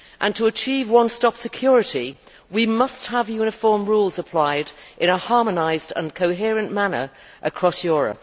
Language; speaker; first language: English; native; English